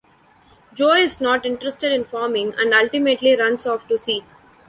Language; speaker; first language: English; non-native, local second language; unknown